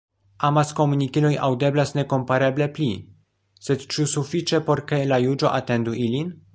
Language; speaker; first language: Esperanto; non-native, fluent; Polish